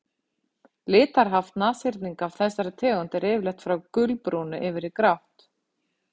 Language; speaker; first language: Icelandic; native; Icelandic